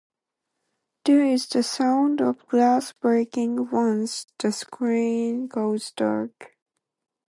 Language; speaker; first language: English; non-native, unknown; Japanese